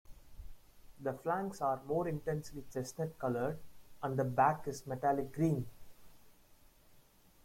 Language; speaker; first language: English; non-native, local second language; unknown